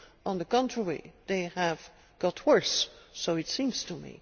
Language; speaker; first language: English; non-native, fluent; Dutch